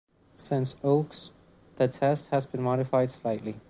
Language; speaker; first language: English; non-native, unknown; Spanish